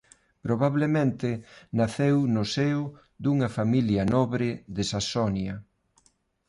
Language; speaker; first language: Galician; non-native, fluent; Spanish